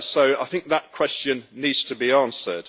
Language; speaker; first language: English; native; English